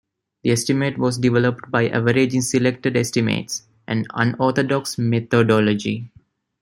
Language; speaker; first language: English; non-native, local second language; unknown